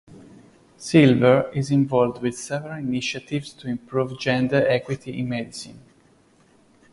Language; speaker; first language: English; non-native, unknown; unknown